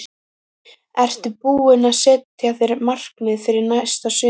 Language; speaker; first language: Icelandic; native; Icelandic